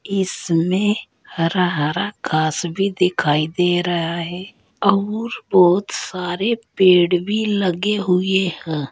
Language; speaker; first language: Hindi; native; Hindi